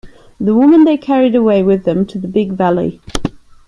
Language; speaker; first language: English; non-native, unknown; German